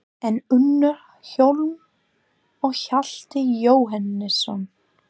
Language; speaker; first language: Icelandic; non-native, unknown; English